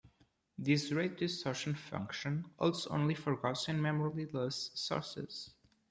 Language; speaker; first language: English; non-native, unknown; Portuguese